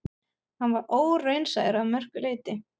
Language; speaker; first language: Icelandic; non-native, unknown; German